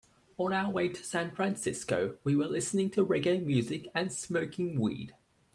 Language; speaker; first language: English; native; English